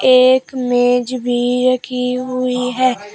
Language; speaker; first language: Hindi; native; Hindi